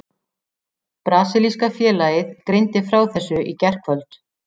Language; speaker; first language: Icelandic; native; Icelandic